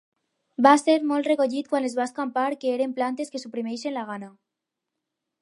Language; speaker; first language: Catalan; non-native, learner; Spanish